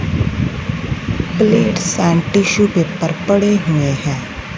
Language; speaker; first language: Hindi; non-native, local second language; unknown